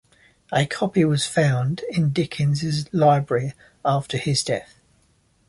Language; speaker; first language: English; native; English